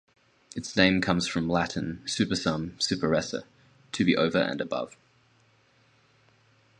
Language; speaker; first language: English; native; English